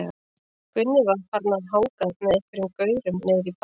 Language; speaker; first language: Icelandic; native; Icelandic